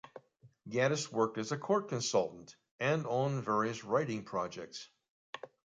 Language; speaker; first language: English; native; English